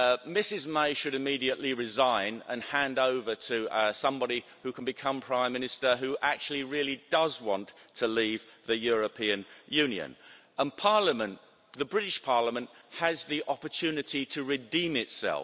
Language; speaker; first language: English; native; English